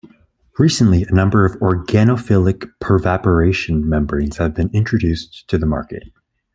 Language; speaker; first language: English; native; English